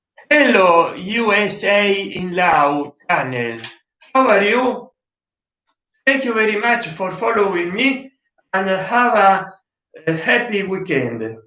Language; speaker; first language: English; non-native, learner; Italian